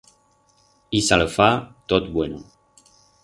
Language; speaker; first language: Aragonese; non-native, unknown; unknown